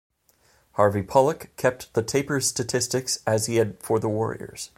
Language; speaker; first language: English; native; English